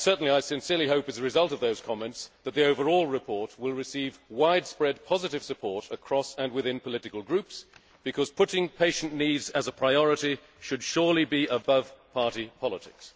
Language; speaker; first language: English; native; English